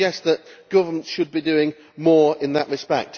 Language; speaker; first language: English; native; English